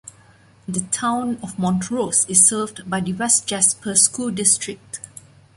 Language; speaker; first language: English; non-native, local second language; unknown